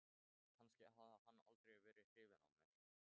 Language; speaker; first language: Icelandic; non-native, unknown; Thai